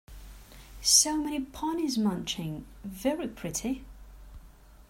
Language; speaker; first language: English; non-native, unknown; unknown